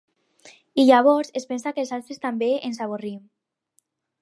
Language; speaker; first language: Catalan; non-native, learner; Spanish